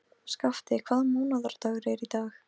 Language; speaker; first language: Icelandic; non-native, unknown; Polish